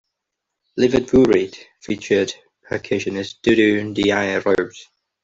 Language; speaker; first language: English; non-native, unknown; Catalan